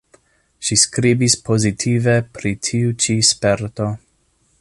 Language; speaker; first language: Esperanto; non-native, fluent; English